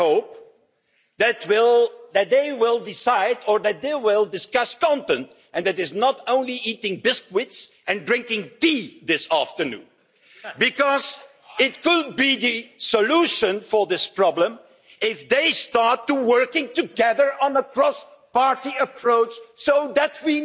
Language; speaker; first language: English; non-native, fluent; Dutch